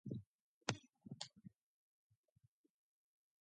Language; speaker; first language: English; non-native, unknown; Mongolian